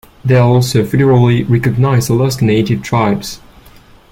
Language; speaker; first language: English; non-native, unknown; French